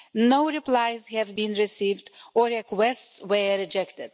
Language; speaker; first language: English; non-native, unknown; Lithuanian